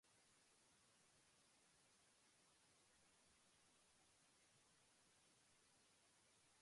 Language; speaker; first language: English; non-native, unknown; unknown